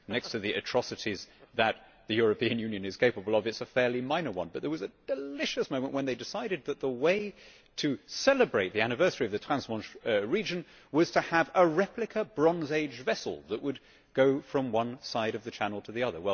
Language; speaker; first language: English; native; English